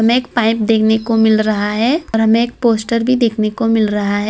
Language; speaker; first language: Hindi; non-native, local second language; Gujarati